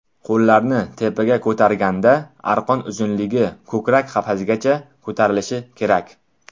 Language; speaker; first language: Uzbek; non-native, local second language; Tajik